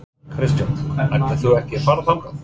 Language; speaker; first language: Icelandic; non-native, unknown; English